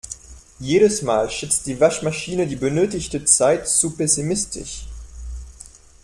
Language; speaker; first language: German; non-native, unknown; French